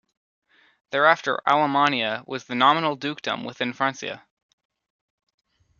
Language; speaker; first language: English; native; English